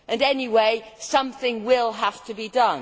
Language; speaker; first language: English; native; English